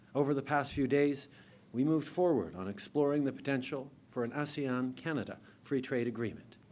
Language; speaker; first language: English; native; English